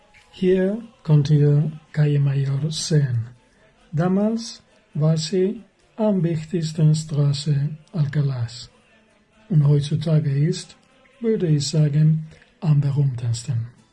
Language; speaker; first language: German; non-native, learner; Spanish